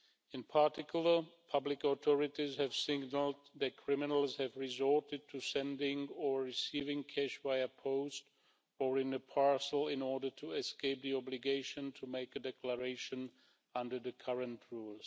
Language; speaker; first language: English; non-native, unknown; Czech